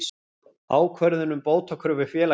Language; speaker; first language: Icelandic; native; Icelandic